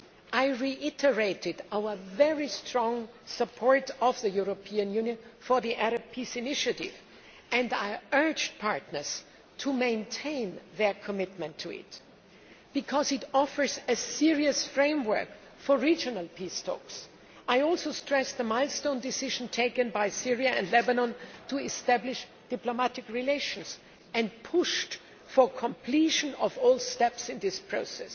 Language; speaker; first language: English; non-native, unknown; German